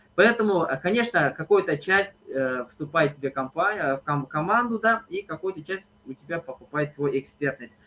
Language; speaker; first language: Russian; non-native, local second language; Kazakh